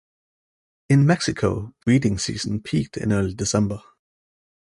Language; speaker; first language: English; native; English